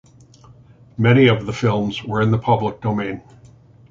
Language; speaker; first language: English; native; English